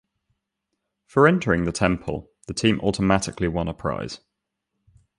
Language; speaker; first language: English; native; English